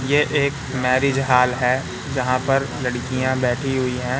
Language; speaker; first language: Hindi; native; Hindi